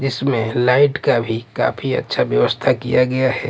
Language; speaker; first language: Hindi; non-native, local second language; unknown